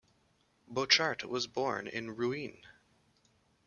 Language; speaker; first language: English; native; English